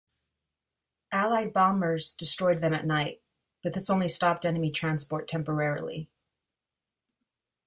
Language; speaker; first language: English; native; English